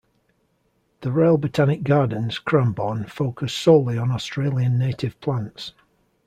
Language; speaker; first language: English; native; English